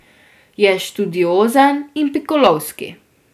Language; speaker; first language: Slovenian; native; Slovenian